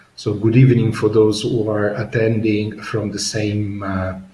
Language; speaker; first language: English; non-native, fluent; Italian